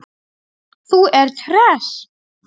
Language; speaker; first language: Icelandic; non-native, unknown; Polish